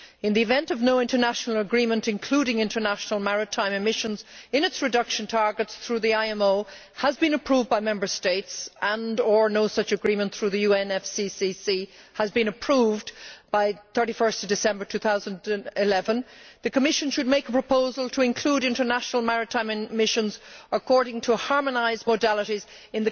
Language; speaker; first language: English; native; English